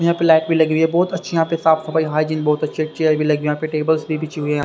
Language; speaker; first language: Hindi; native; Hindi